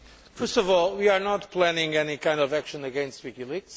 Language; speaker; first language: English; non-native, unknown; Portuguese